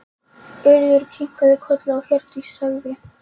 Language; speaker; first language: Icelandic; non-native, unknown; Polish